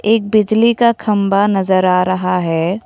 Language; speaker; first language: Hindi; non-native, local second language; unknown